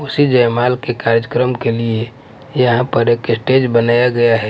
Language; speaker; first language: Hindi; non-native, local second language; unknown